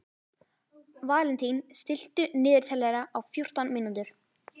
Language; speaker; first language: Icelandic; native; Icelandic